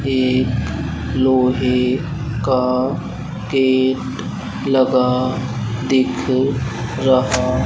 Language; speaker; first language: Hindi; native; Hindi